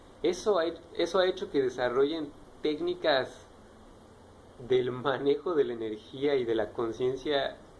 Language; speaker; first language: Spanish; native; Spanish